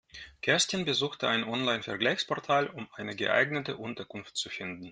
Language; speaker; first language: German; non-native, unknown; Russian